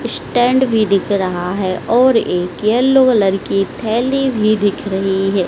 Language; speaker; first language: Hindi; native; Hindi